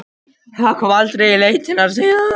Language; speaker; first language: Icelandic; non-native, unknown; Macedonian